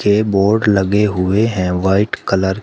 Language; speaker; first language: Hindi; native; Hindi